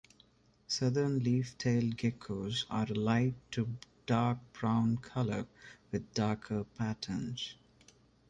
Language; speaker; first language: English; non-native, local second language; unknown